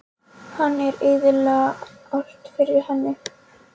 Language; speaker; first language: Icelandic; non-native, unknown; Polish